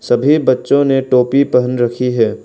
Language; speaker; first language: Hindi; non-native, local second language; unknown